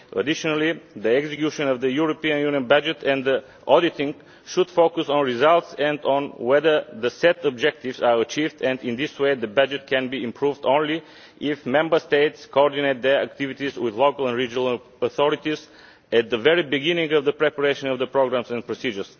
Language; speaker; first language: English; non-native, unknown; Bulgarian